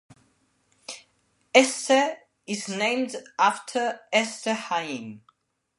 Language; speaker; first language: English; non-native, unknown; Spanish